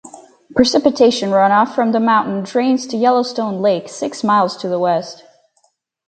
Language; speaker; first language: English; native; English